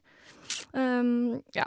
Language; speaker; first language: Norwegian; native; Norwegian